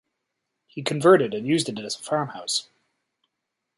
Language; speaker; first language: English; native; English